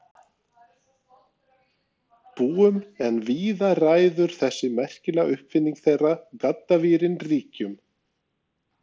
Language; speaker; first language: Icelandic; non-native, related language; Norwegian